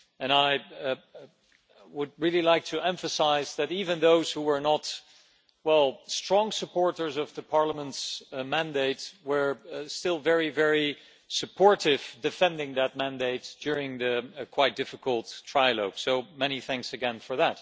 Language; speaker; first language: English; non-native, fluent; Dutch